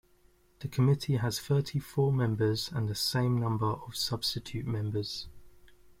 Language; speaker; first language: English; native; English